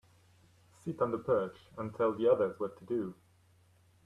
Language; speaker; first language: English; native; English